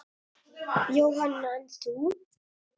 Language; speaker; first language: Icelandic; non-native, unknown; Italian